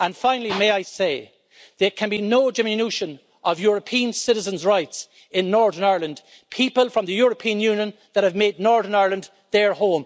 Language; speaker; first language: English; native; English